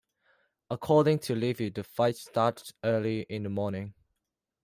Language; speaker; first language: English; non-native, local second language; Cantonese